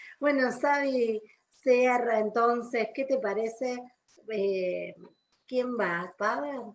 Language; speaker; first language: Spanish; native; Spanish